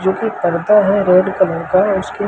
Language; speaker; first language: Hindi; native; Hindi